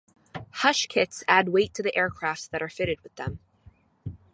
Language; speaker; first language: English; native; English